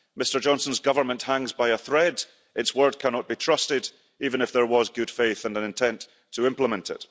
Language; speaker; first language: English; early bilingual, heritage; English